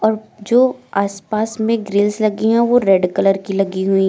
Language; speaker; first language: Hindi; native; Hindi